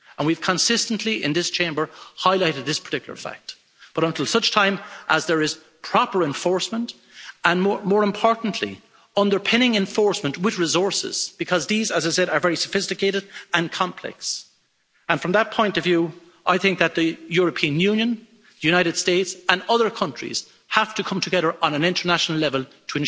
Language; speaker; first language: English; native; English